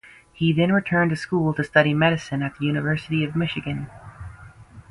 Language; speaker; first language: English; native; English